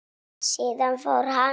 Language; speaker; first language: Icelandic; non-native, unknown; Italian